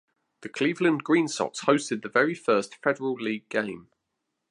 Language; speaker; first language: English; native; English